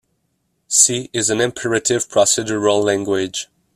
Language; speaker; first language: English; non-native, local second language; French